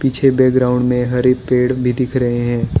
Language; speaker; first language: Hindi; non-native, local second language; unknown